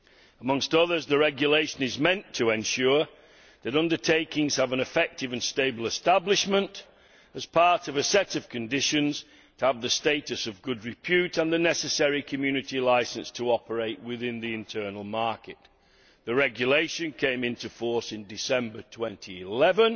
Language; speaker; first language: English; native; English